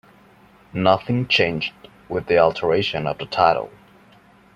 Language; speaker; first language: English; non-native, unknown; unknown